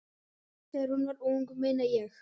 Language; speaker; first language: Icelandic; native; Icelandic